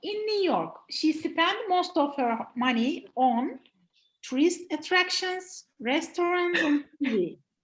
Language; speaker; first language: English; non-native, fluent; Turkish